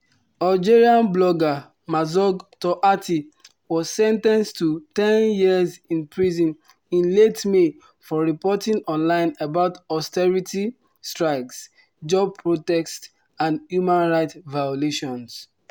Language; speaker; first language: English; non-native, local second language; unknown